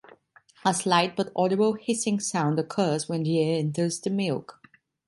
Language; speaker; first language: English; non-native, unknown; Italian